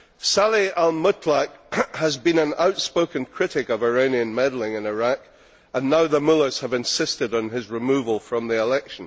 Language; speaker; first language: English; native; English